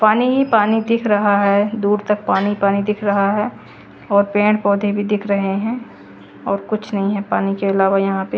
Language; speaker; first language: Hindi; native; Hindi